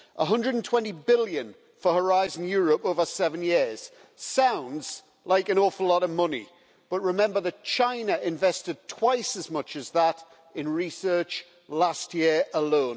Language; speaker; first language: English; native; English